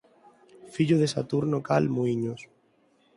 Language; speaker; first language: Galician; non-native, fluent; Spanish